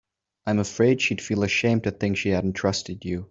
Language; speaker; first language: English; native; English